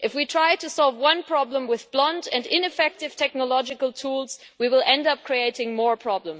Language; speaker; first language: English; non-native, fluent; German